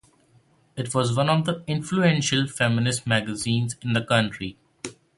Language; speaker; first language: English; non-native, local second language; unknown